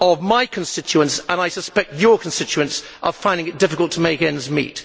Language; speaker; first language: English; native; English